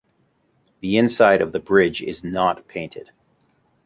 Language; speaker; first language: English; native; English